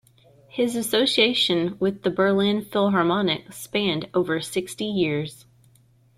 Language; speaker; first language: English; native; English